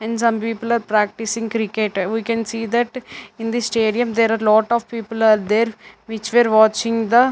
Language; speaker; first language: English; non-native, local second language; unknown